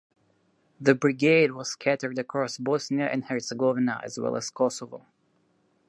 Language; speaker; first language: English; native; English